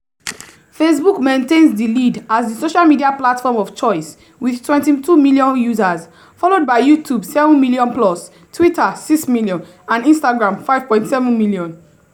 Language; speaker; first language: English; non-native, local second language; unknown